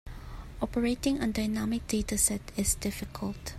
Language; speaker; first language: English; non-native, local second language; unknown